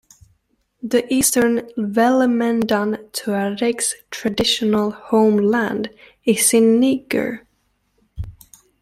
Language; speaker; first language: English; native; English